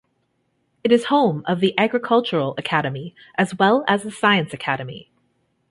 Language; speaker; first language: English; native; English